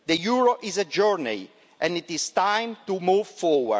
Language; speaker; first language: English; non-native, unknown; Italian